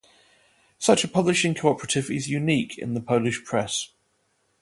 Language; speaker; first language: English; native; English